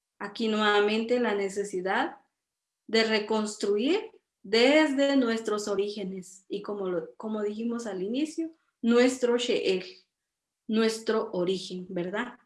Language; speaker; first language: Spanish; non-native, local second language; Kʼicheʼ